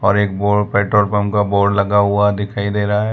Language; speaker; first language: Hindi; non-native, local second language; Gujarati